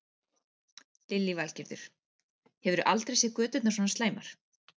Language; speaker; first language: Icelandic; native; Icelandic